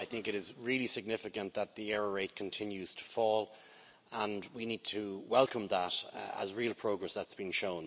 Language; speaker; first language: English; native; English